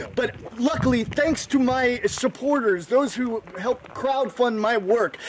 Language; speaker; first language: English; native; English